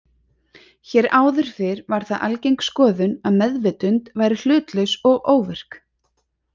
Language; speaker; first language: Icelandic; native; Icelandic